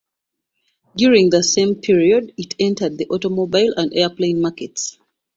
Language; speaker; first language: English; non-native, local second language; Ganda